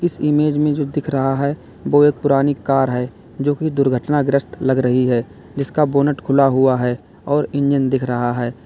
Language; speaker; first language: Hindi; native; Hindi